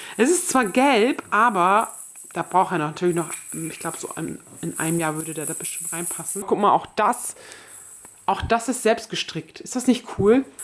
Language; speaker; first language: German; early bilingual, other home language; Turkish